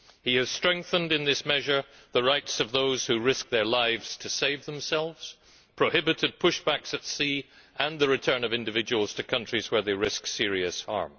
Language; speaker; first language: English; native; English